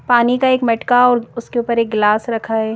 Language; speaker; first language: Hindi; native; Hindi